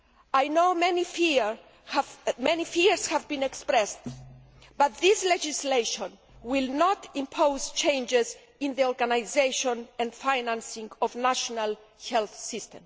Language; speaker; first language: English; non-native, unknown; Greek